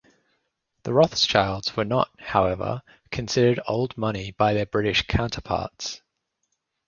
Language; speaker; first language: English; native; English